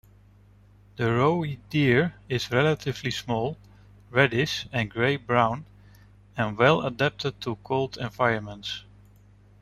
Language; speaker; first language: English; non-native, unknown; Dutch